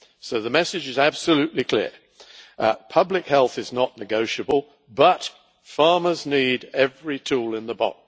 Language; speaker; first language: English; native; English